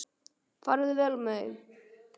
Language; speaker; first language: Icelandic; native; Icelandic